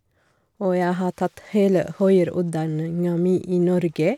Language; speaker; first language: Norwegian; non-native, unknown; Sinhala